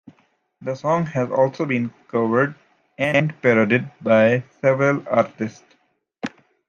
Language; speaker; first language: English; native; English